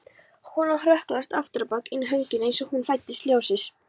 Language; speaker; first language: Icelandic; non-native, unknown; Polish